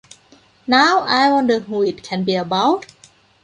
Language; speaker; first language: English; non-native, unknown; Thai